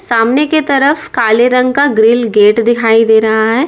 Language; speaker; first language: Hindi; native; Hindi